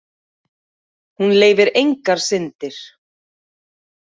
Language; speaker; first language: Icelandic; native; Icelandic